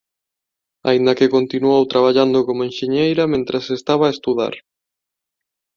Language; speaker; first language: Galician; non-native, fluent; Spanish